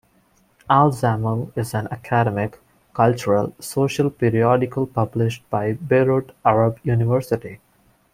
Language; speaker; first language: English; non-native, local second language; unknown